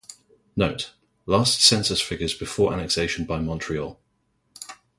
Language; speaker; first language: English; native; English